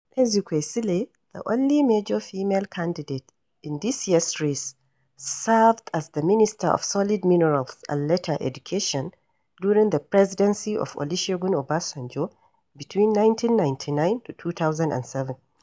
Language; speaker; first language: English; non-native, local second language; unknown